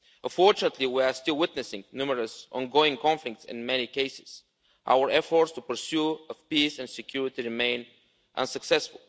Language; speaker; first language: English; non-native, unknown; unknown